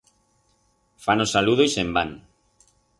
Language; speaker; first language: Aragonese; non-native, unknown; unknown